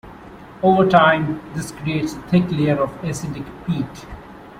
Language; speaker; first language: English; non-native, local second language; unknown